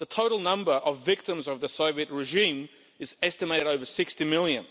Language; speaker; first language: English; non-native, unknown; Lithuanian